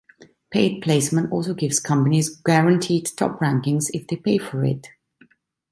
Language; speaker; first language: English; non-native, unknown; Italian